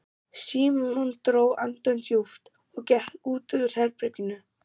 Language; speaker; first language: Icelandic; non-native, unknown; German